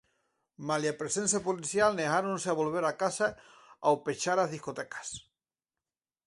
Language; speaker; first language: Galician; native; Galician